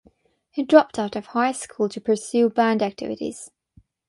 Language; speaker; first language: English; non-native, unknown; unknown